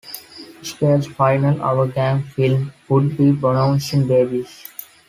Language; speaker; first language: English; non-native, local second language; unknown